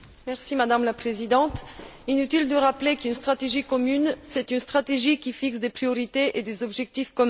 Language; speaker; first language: French; non-native, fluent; Bulgarian